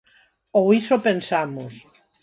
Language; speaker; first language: Galician; non-native, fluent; Spanish